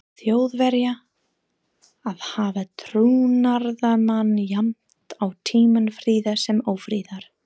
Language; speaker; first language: Icelandic; non-native, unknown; English